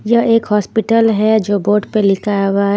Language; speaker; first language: Hindi; non-native, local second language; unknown